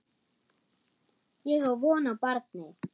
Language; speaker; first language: Icelandic; non-native, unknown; German